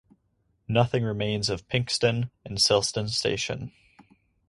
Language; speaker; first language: English; native; English